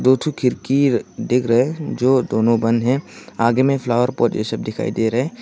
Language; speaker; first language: Hindi; non-native, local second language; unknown